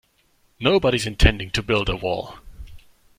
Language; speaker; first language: English; non-native, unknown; German